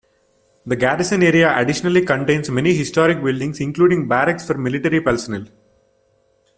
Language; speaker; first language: English; non-native, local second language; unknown